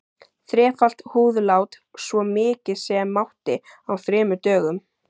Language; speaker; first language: Icelandic; native; Icelandic